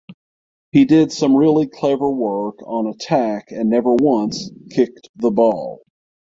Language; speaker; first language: English; native; English